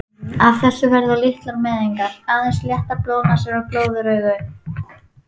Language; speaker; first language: Icelandic; native; Icelandic